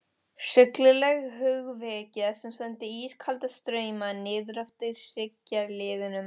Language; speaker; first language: Icelandic; non-native, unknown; Spanish